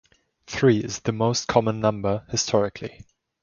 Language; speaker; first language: English; non-native, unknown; German